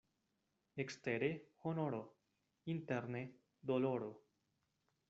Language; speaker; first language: Esperanto; non-native, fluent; Spanish